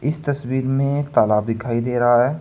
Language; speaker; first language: Hindi; native; Hindi